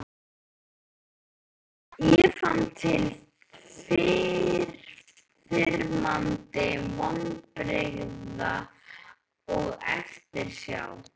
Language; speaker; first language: Icelandic; native; Icelandic